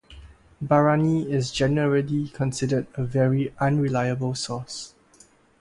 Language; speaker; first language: English; non-native, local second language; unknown